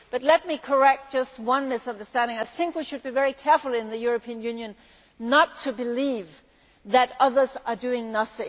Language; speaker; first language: English; native; English